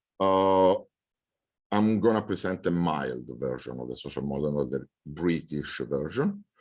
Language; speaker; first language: English; non-native, fluent; Italian